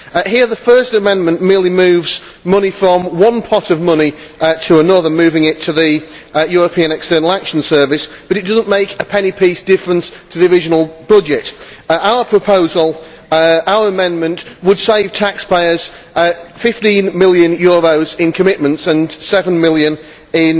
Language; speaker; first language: English; native; English